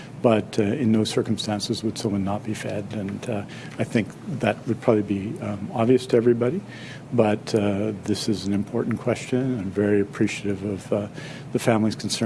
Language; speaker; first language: English; native; English